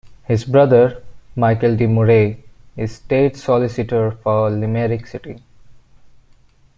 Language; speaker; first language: English; non-native, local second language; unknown